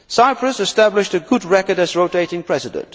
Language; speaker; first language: English; non-native, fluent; Dutch